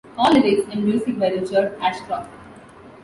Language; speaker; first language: English; non-native, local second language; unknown